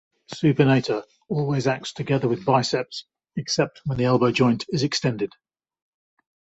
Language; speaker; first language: English; native; English